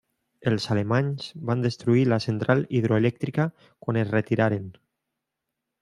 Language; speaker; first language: Catalan; non-native, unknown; Spanish